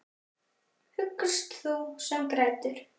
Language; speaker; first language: Icelandic; native; Icelandic